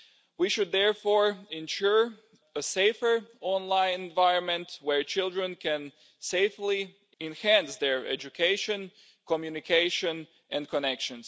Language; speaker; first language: English; non-native, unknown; Croatian